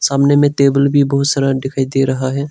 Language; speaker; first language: Hindi; non-native, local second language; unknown